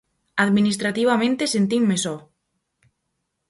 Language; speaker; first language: Galician; native; Galician